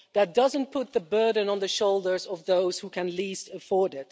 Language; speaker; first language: English; non-native, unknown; Dutch